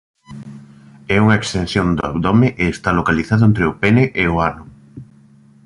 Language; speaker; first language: Galician; native; Galician